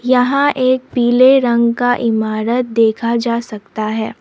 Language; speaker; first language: Hindi; non-native, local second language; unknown